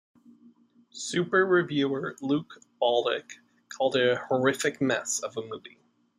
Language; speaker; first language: English; native; English